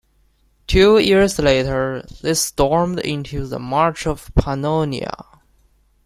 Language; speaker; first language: English; non-native, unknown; Chinese